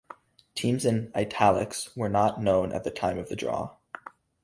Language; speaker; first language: English; native; English